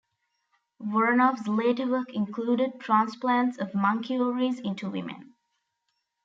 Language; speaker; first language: English; non-native, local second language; Tamil